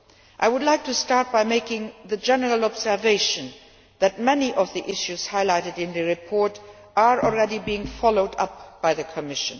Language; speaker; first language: English; non-native, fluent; Luxembourgish